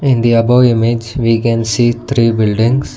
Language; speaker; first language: English; non-native, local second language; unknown